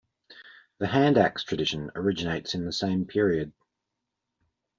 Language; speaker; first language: English; native; English